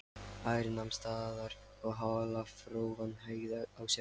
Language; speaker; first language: Icelandic; non-native, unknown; Lithuanian